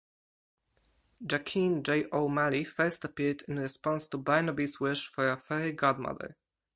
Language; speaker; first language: English; non-native, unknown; Polish